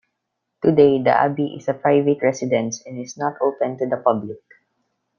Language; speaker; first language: English; non-native, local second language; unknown